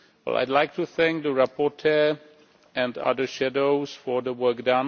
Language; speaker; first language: English; non-native, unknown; Czech